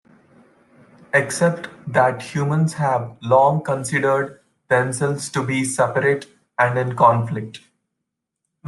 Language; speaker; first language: English; non-native, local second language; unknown